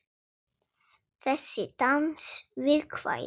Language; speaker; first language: Icelandic; non-native, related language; Swedish